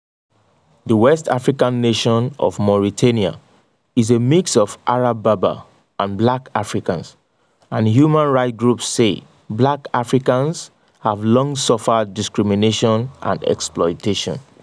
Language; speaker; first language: English; non-native, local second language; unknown